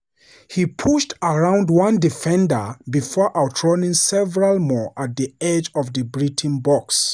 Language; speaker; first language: English; non-native, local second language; Hausa